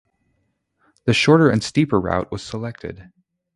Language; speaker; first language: English; native; English